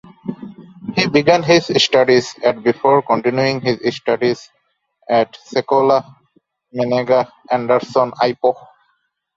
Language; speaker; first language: English; non-native, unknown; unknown